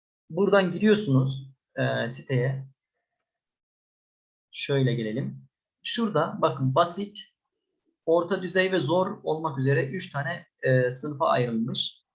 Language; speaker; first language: Turkish; native; Turkish